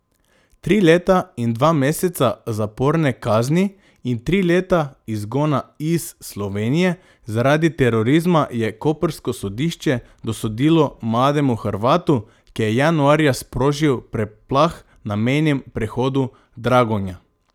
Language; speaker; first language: Slovenian; non-native, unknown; Macedonian